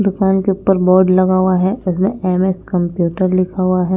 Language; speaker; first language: Hindi; non-native, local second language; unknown